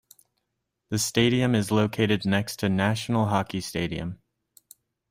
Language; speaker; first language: English; native; English